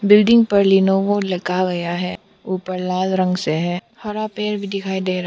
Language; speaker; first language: Hindi; non-native, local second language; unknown